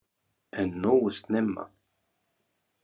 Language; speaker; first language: Icelandic; non-native, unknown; Arabic